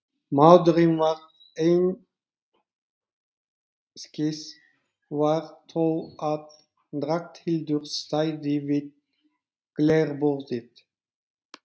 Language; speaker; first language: Icelandic; non-native, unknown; Turkish